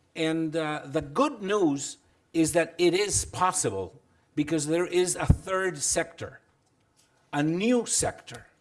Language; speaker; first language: English; non-native, fluent; Spanish